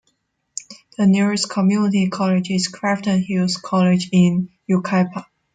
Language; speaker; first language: English; non-native, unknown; Chinese